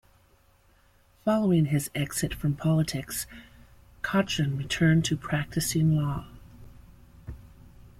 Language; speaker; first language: English; native; English